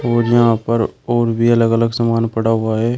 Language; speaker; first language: Hindi; native; Hindi